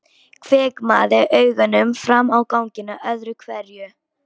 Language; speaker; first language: Icelandic; non-native, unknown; Polish